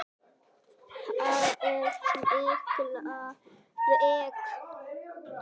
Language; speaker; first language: Icelandic; native; Icelandic